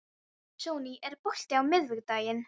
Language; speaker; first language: Icelandic; non-native, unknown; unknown